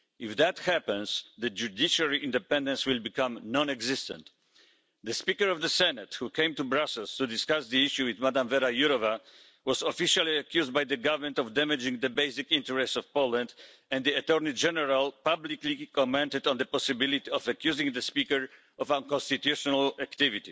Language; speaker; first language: English; non-native, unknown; Polish